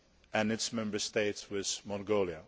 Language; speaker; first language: English; non-native, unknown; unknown